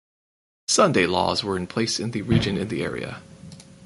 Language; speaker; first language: English; native; English